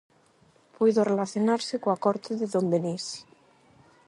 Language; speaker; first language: Galician; non-native, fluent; Spanish